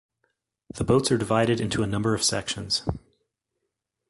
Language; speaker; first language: English; native; English